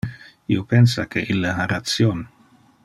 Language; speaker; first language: Interlingua; non-native, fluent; Dutch